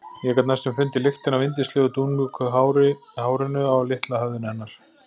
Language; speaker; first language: Icelandic; native; Icelandic